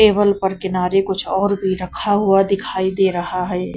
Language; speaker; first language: Hindi; non-native, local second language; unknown